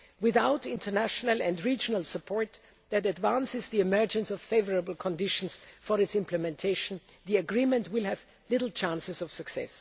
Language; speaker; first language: English; non-native, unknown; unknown